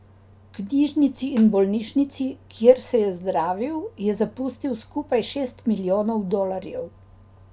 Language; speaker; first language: Slovenian; native; Slovenian